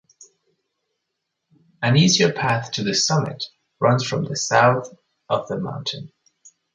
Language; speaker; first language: English; native; English